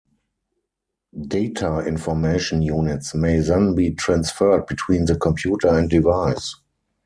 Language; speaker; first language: English; non-native, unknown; German